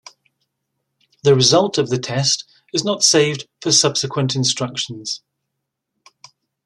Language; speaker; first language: English; native; English